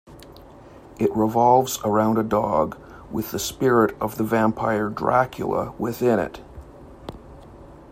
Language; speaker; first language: English; native; English